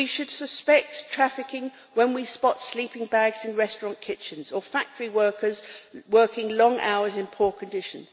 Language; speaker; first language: English; native; English